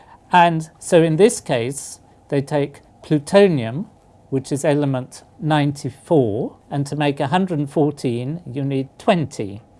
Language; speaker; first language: English; native; English